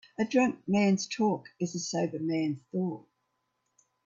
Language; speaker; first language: English; native; English